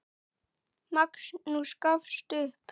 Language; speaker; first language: Icelandic; native; Icelandic